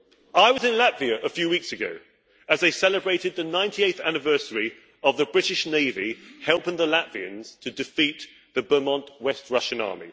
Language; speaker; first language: English; native; English